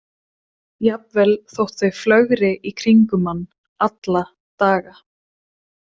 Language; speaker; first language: Icelandic; non-native, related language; Swedish